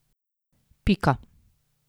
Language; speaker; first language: Slovenian; native; Slovenian